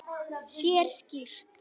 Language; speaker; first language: Icelandic; native; Icelandic